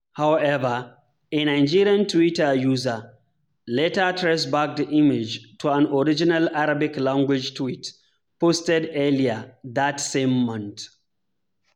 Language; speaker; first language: English; non-native, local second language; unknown